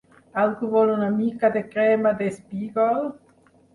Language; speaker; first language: Catalan; non-native, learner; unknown